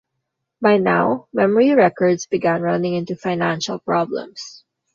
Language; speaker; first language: English; non-native, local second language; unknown